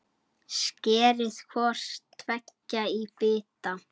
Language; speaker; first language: Icelandic; native; Icelandic